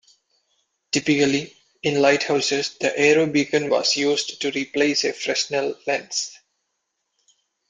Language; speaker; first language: English; non-native, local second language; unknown